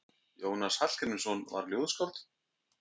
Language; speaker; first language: Icelandic; native; Icelandic